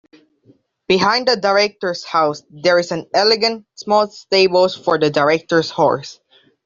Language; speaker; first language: English; non-native, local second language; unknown